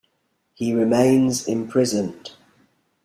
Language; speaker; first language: English; native; English